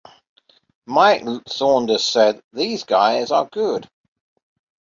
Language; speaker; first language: English; native; English